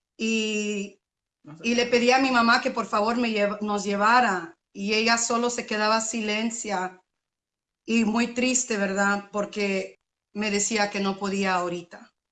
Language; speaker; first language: Spanish; early bilingual, other home language; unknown